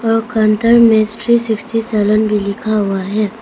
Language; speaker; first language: Hindi; non-native, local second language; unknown